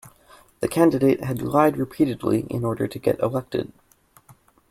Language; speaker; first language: English; native; English